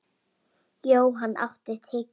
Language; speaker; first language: Icelandic; native; Icelandic